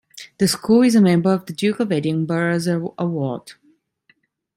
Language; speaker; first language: English; non-native, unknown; Italian